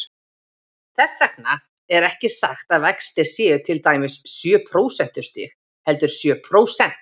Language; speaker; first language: Icelandic; native; Icelandic